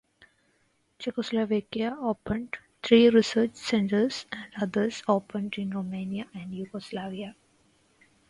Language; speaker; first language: English; non-native, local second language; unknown